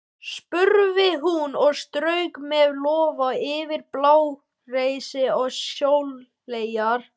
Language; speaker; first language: Icelandic; native; Icelandic